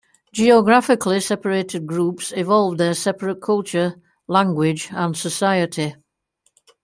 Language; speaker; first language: English; native; English